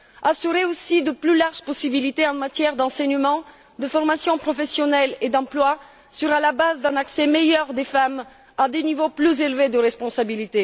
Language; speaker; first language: French; non-native, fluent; Bulgarian